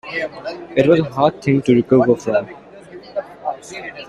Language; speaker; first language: English; non-native, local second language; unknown